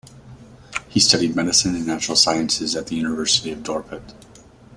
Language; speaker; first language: English; native; English